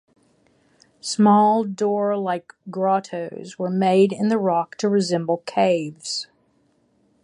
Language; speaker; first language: English; native; English